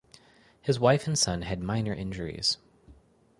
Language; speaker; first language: English; native; English